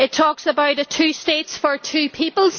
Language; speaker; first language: English; native; English